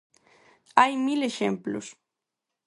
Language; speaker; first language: Galician; non-native, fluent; Spanish